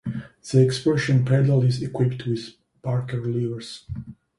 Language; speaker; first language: English; non-native, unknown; Georgian